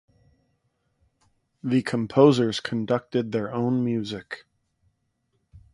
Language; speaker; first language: English; native; English